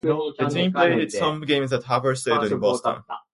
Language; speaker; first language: English; native; English